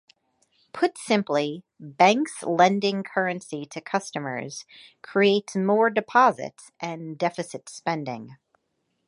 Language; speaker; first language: English; native; English